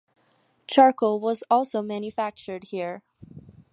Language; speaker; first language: English; native; English